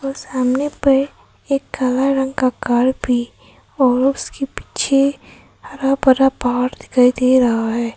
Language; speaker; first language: Hindi; non-native, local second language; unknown